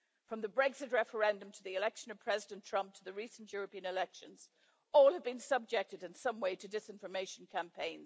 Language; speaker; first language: English; native; English